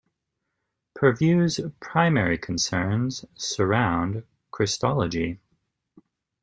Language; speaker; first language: English; native; English